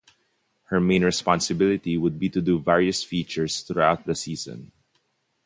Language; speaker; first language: English; non-native, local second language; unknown